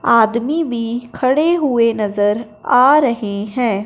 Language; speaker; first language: Hindi; non-native, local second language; Punjabi